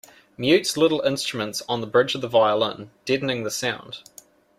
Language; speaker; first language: English; native; English